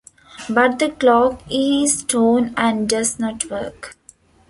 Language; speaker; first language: English; non-native, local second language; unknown